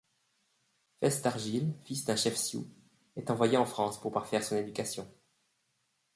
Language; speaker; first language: French; native; French